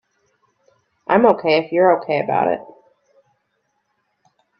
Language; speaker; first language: English; native; English